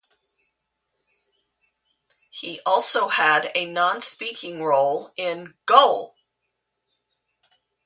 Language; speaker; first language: English; native; English